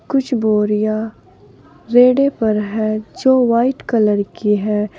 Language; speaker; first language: Hindi; native; Hindi